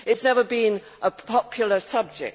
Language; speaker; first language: English; native; English